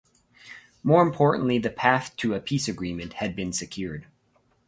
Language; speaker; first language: English; native; English